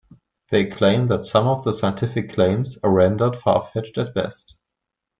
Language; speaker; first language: English; non-native, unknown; German